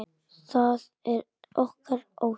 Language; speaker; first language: Icelandic; native; Icelandic